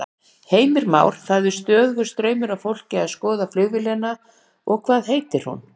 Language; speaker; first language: Icelandic; native; Icelandic